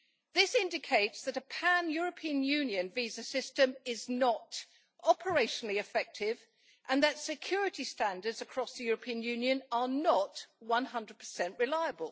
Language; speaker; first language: English; native; English